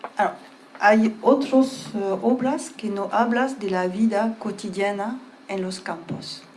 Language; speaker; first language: Spanish; early bilingual, heritage; Spanish